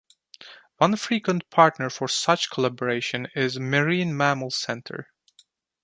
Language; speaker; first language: English; non-native, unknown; Turkish